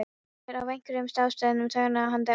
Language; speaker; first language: Icelandic; non-native, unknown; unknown